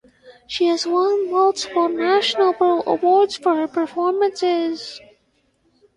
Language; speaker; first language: English; native; English